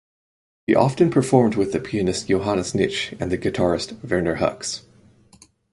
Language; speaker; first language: English; native; English